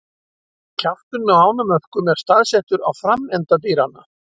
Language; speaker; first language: Icelandic; native; Icelandic